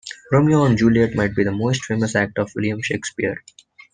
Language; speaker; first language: English; non-native, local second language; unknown